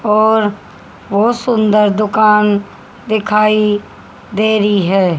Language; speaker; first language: Hindi; native; Hindi